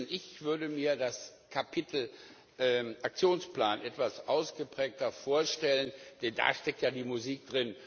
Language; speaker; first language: German; non-native, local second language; Luxembourgish